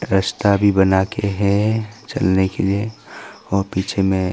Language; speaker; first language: Hindi; non-native, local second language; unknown